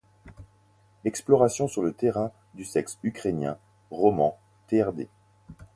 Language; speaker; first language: French; native; French